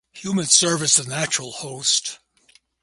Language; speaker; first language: English; native; English